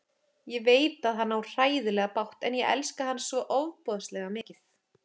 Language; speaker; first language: Icelandic; native; Icelandic